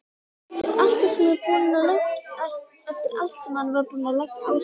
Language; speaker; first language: Icelandic; native; Icelandic